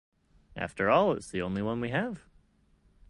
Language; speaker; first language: English; native; English